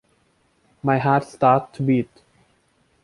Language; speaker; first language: English; non-native, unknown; Thai